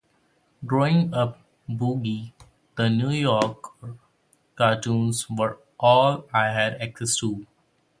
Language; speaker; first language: English; non-native, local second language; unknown